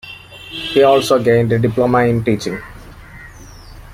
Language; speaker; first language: English; non-native, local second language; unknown